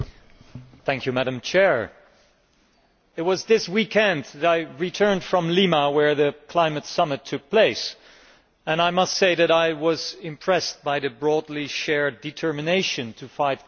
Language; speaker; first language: English; non-native, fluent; Dutch